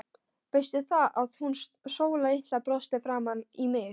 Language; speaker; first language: Icelandic; non-native, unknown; Polish